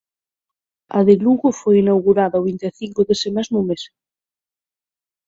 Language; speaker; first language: Galician; native; Galician